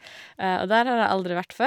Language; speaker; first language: Norwegian; native; Norwegian